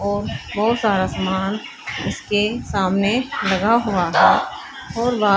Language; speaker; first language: Hindi; native; Hindi